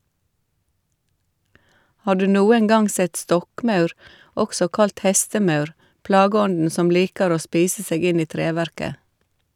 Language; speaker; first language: Norwegian; native; Norwegian